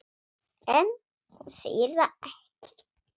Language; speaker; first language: Icelandic; non-native, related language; Swedish